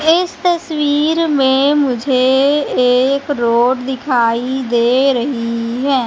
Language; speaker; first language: Hindi; native; Hindi